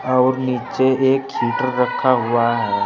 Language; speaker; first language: Hindi; native; Hindi